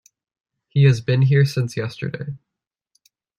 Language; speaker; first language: English; native; English